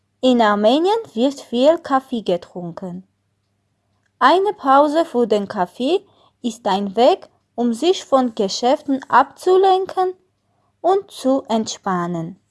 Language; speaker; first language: German; non-native, fluent; Armenian